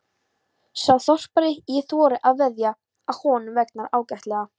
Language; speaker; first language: Icelandic; non-native, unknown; Polish